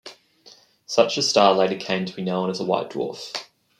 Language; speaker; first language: English; native; English